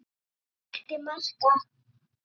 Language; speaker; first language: Icelandic; native; Icelandic